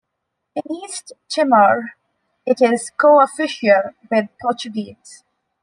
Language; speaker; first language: English; non-native, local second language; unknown